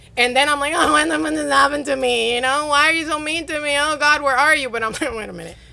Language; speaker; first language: English; non-native, fluent; Spanish